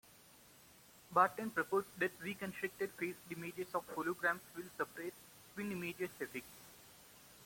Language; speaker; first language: English; non-native, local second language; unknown